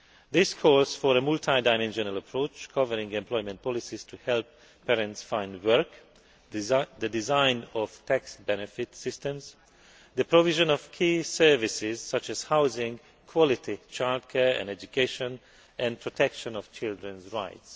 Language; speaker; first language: English; non-native, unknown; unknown